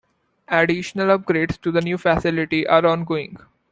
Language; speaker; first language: English; non-native, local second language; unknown